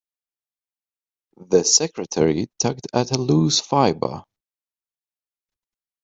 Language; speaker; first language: English; native; English